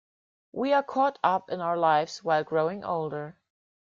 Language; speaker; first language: English; non-native, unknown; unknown